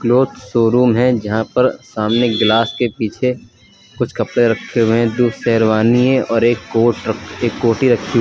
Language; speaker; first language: Hindi; native; Hindi